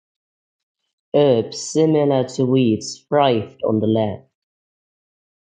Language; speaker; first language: English; non-native, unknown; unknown